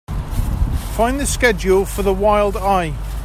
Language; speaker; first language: English; native; English